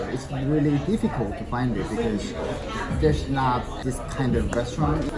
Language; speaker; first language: English; non-native, learner; Korean